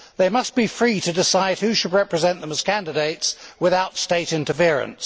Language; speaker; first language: English; native; English